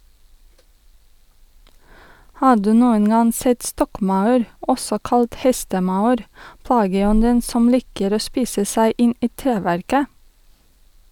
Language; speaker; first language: Norwegian; non-native, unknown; Russian